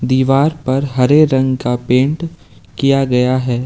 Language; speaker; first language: Hindi; native; Hindi